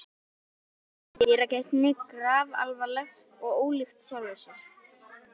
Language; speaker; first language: Icelandic; native; Icelandic